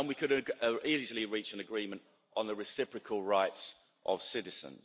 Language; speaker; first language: English; native; English